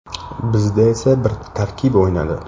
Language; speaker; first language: Uzbek; native; Uzbek